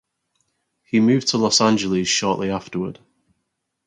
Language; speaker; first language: English; native; English